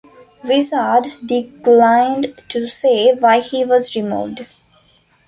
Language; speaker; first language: English; non-native, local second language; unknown